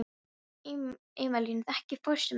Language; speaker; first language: Icelandic; non-native, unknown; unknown